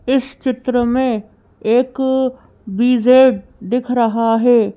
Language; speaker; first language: Hindi; native; Hindi